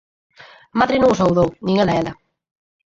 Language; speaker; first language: Galician; native; Galician